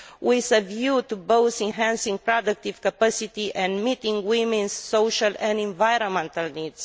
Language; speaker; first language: English; non-native, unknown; Romanian